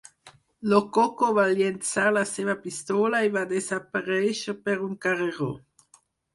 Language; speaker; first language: Catalan; non-native, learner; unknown